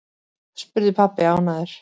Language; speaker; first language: Icelandic; native; Icelandic